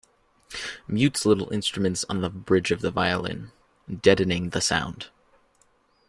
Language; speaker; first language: English; native; English